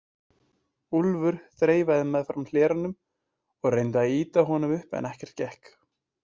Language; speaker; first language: Icelandic; native; Icelandic